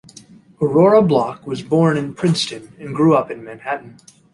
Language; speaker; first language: English; native; English